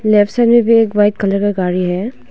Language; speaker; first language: Hindi; non-native, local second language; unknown